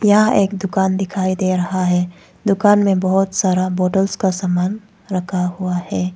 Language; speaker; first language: Hindi; non-native, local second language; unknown